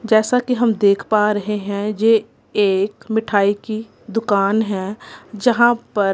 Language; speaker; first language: Hindi; non-native, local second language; Punjabi